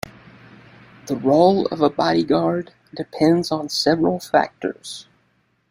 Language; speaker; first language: English; native; English